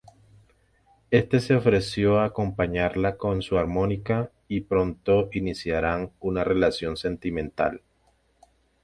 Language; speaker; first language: Spanish; native; Spanish